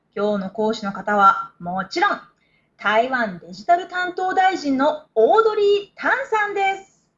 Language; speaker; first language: Japanese; native; Japanese